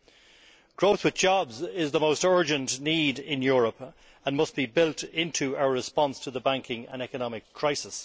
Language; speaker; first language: English; native; English